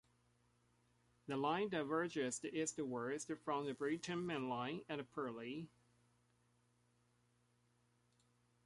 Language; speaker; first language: English; native; English